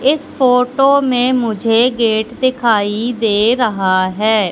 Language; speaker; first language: Hindi; native; Hindi